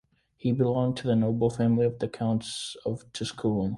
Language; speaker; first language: English; native; English